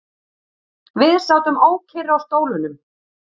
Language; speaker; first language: Icelandic; native; Icelandic